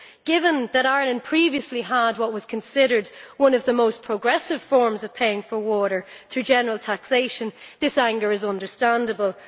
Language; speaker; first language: English; native; English